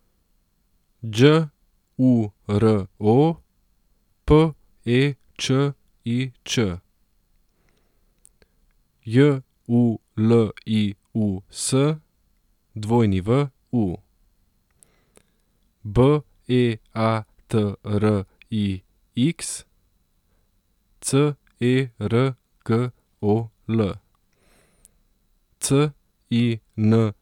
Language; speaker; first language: Slovenian; native; Slovenian